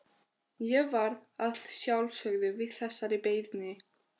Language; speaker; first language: Icelandic; non-native, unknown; Albanian